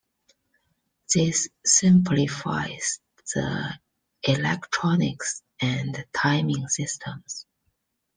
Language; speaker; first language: English; non-native, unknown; Chinese